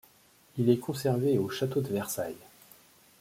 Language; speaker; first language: French; native; French